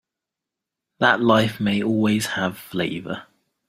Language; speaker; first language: English; native; English